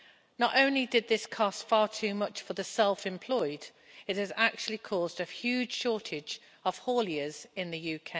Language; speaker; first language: English; native; English